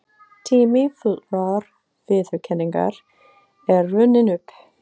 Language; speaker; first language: Icelandic; non-native, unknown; English